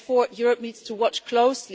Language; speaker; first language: English; non-native, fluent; German